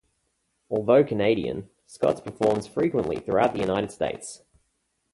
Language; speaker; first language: English; native; English